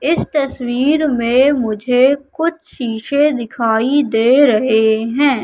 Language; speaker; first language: Hindi; native; Hindi